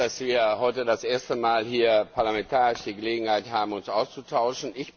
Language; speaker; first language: German; non-native, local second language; Luxembourgish